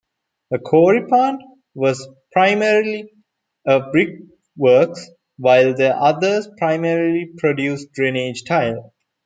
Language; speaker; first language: English; non-native, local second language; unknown